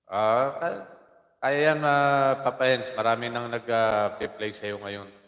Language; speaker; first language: Filipino; non-native, local second language; Waray